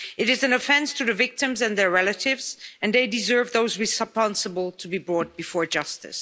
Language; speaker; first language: English; non-native, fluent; Dutch